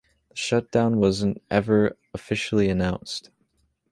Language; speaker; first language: English; native; English